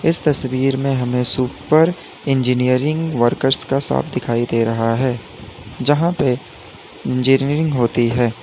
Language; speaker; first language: Hindi; native; Hindi